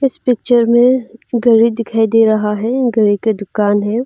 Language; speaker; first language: Hindi; non-native, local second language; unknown